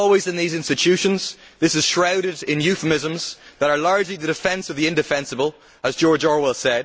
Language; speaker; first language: English; native; English